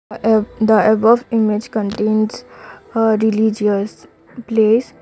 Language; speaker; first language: English; non-native, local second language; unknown